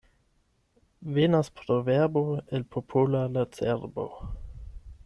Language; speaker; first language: Esperanto; non-native, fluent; German